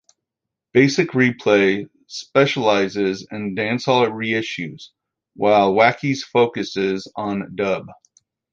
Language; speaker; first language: English; native; English